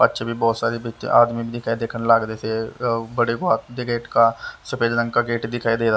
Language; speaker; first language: Hindi; native; Hindi